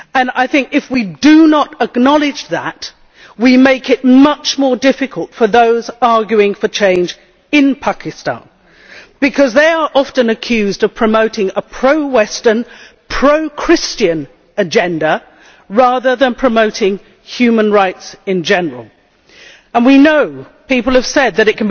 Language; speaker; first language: English; native; English